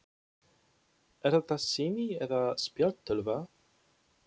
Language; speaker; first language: Icelandic; non-native, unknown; Polish